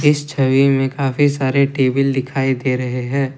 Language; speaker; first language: Hindi; non-native, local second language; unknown